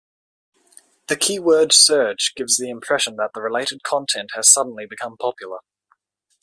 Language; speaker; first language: English; native; English